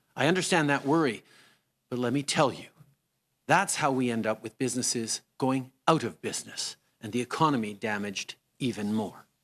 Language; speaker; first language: English; native; English